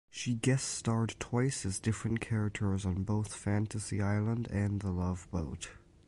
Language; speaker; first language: English; native; English